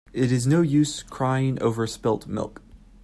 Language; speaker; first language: English; native; English